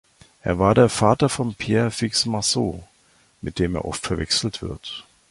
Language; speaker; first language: German; native; German